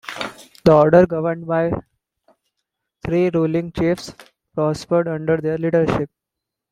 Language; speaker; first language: English; non-native, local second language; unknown